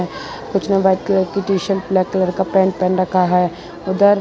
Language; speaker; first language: Hindi; non-native, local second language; Gujarati